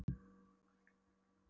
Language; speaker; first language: Icelandic; non-native, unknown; Polish